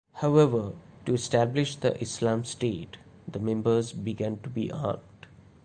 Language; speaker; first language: English; non-native, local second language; Malayalam